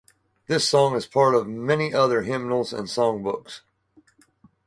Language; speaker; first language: English; native; English